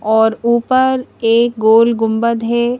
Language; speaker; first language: Hindi; native; Hindi